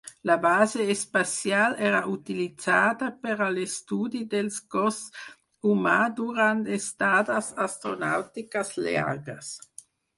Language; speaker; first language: Catalan; non-native, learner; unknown